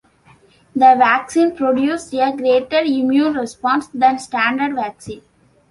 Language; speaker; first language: English; non-native, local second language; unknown